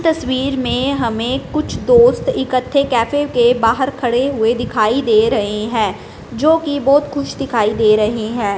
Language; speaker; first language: Hindi; non-native, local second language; Punjabi